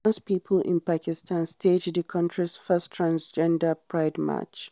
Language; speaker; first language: English; non-native, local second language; Hausa